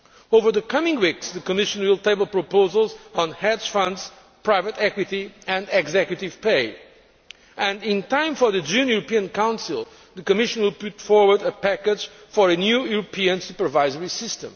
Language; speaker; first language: English; non-native, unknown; Portuguese